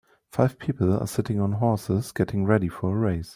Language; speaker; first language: English; non-native, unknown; German